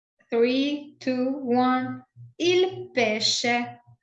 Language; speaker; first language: Italian; native; Italian